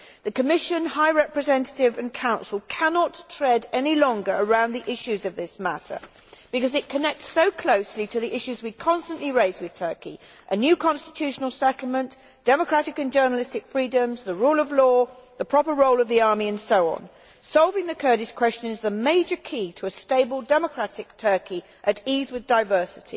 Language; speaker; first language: English; native; English